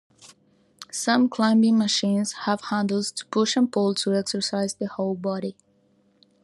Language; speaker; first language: English; non-native, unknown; Spanish